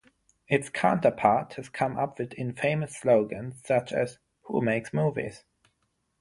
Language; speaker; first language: English; non-native, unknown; German